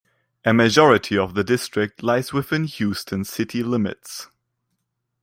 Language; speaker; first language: English; non-native, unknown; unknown